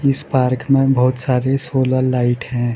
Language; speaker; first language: Hindi; non-native, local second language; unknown